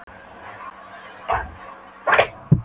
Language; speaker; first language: Icelandic; non-native, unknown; Polish